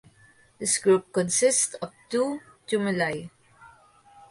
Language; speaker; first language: English; non-native, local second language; Filipino